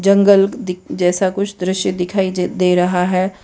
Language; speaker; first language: Hindi; non-native, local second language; Gujarati